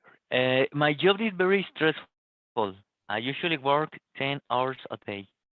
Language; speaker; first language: English; non-native, learner; Spanish